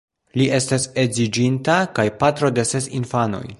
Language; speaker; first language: Esperanto; non-native, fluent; Polish